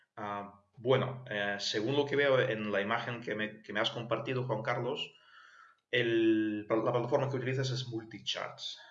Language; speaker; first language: Spanish; non-native, fluent; Ukrainian